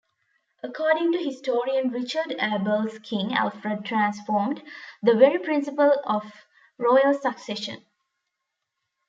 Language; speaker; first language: English; non-native, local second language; Tamil